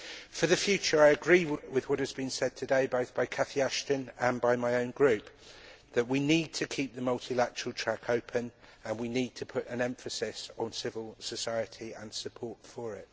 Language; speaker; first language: English; native; English